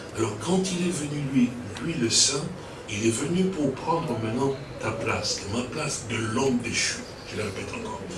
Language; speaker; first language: French; non-native, local second language; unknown